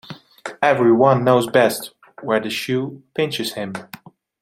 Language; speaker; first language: English; non-native, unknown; Dutch